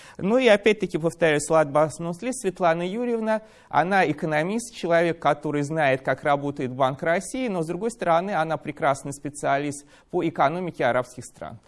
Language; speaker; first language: Russian; native; Russian